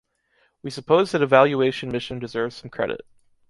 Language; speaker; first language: English; native; English